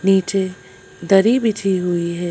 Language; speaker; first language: Hindi; native; Hindi